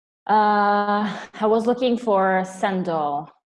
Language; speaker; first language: English; non-native, fluent; French